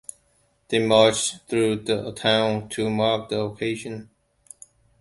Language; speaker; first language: English; non-native, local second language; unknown